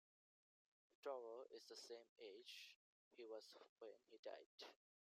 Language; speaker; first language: English; native; English